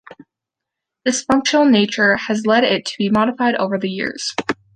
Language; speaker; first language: English; native; English